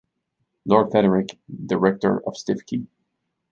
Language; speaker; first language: English; native; English